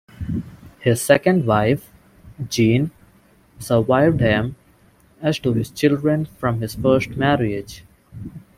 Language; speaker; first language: English; non-native, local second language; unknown